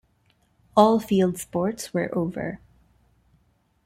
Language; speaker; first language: English; non-native, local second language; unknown